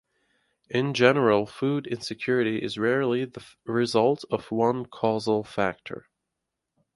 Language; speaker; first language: English; native; English